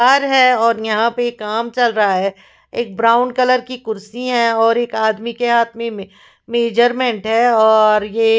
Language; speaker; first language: Hindi; non-native, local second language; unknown